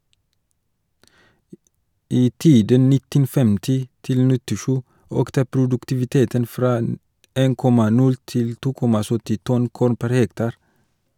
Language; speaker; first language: Norwegian; non-native, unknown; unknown